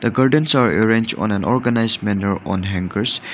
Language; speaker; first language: English; non-native, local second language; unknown